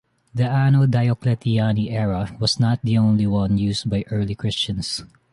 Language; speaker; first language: English; non-native, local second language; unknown